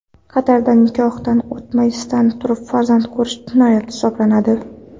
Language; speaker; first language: Uzbek; non-native, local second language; Kara-Kalpak